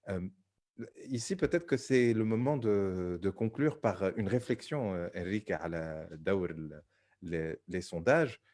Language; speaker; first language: French; non-native, local second language; Arabic